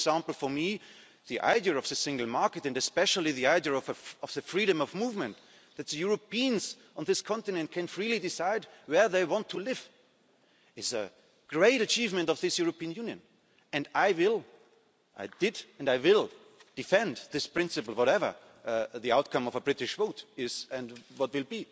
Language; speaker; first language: English; non-native, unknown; German